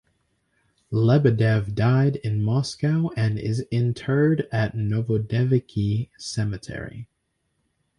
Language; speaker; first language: English; native; English